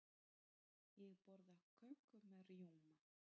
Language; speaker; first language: Icelandic; non-native, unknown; Polish